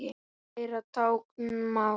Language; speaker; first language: Icelandic; native; Icelandic